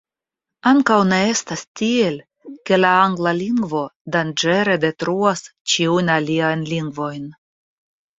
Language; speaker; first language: Esperanto; non-native, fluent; Russian